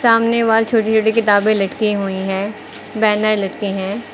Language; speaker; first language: Hindi; native; Hindi